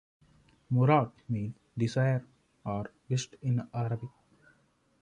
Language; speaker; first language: English; non-native, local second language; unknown